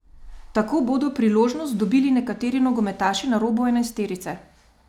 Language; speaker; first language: Slovenian; native; Slovenian